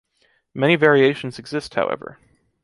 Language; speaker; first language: English; native; English